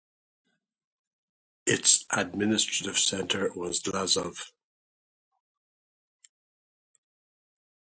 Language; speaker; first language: English; native; English